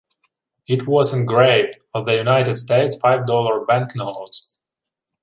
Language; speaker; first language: English; non-native, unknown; Ukrainian